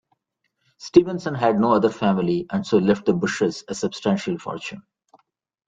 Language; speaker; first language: English; non-native, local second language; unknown